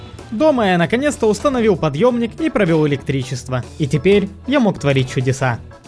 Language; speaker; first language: Russian; native; Russian